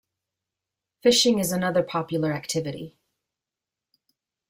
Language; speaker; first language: English; native; English